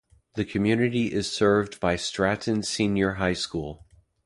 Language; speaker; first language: English; native; English